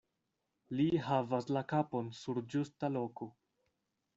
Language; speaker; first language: Esperanto; non-native, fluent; Spanish